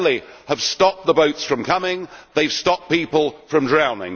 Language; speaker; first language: English; native; English